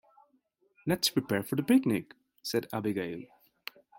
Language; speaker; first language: English; native; English